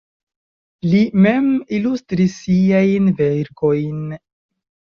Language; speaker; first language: Esperanto; non-native, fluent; Chinese